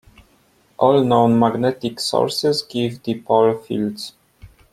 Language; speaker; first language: English; non-native, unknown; Polish